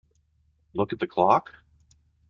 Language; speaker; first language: English; native; English